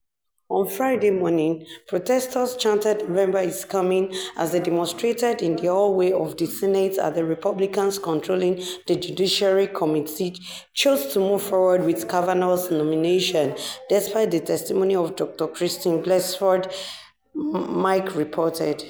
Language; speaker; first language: English; non-native, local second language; Yoruba